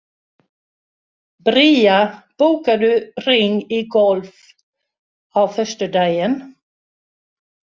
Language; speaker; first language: Icelandic; non-native, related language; Swedish